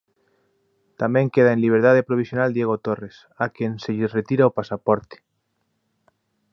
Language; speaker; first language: Galician; native; Galician